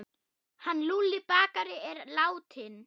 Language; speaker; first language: Icelandic; non-native, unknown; German